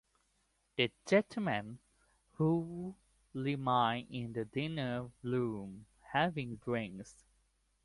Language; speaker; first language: English; non-native, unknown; Thai